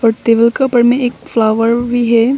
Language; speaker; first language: Hindi; non-native, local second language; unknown